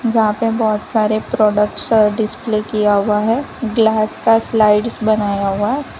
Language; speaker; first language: Hindi; non-native, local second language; Gujarati